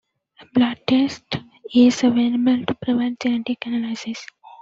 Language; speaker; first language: English; non-native, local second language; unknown